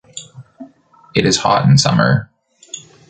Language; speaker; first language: English; native; English